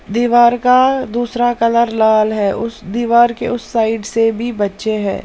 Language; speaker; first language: Hindi; non-native, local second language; Punjabi